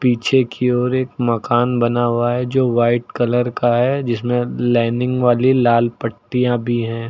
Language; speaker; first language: Hindi; native; Hindi